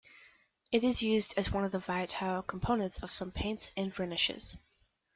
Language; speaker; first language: English; native; English